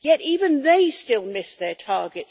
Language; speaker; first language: English; native; English